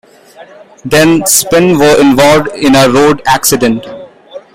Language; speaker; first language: English; non-native, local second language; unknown